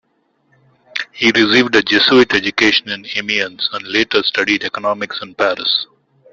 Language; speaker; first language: English; non-native, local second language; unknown